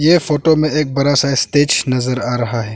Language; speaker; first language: Hindi; non-native, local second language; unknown